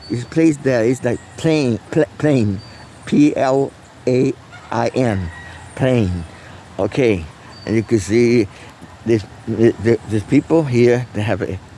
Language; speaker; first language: English; non-native, learner; Spanish